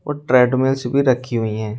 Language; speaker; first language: Hindi; native; Hindi